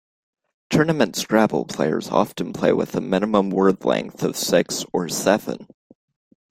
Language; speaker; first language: English; native; English